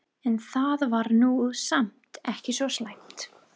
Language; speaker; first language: Icelandic; non-native, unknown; English